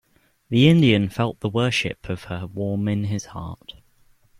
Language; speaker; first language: English; native; English